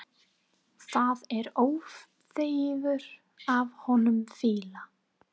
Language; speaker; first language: Icelandic; non-native, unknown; English